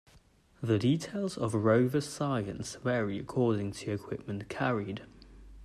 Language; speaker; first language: English; native; English